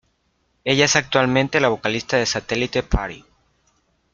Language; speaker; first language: Spanish; native; Spanish